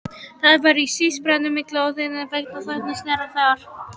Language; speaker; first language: Icelandic; non-native, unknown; Polish